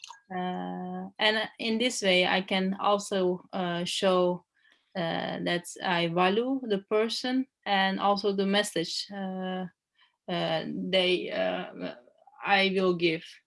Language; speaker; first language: English; non-native, learner; Turkish